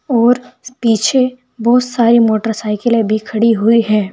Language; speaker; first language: Hindi; native; Hindi